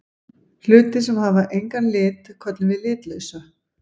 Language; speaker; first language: Icelandic; native; Icelandic